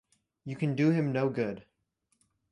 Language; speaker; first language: English; native; English